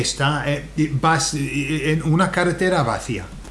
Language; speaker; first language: Spanish; non-native, fluent; English